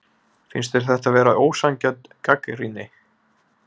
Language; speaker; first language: Icelandic; native; Icelandic